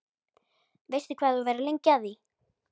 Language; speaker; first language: Icelandic; native; Icelandic